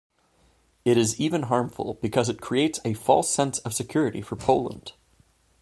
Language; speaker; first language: English; native; English